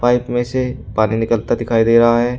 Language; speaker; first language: Hindi; native; Hindi